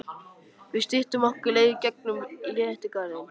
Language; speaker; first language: Icelandic; native; Icelandic